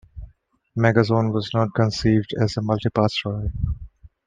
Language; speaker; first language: English; non-native, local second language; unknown